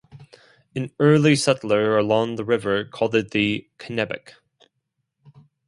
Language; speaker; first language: English; non-native, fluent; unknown